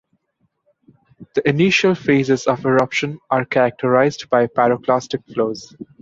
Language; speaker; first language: English; non-native, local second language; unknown